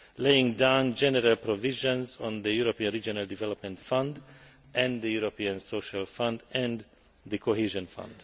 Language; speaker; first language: English; non-native, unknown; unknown